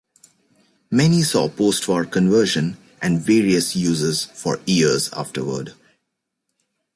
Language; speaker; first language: English; native; English